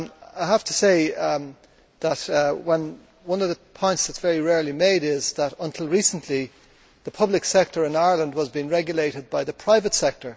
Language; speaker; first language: English; native; English